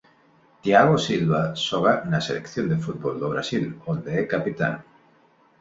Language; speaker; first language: Galician; non-native, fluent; Spanish